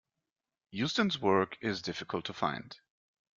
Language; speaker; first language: English; non-native, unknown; German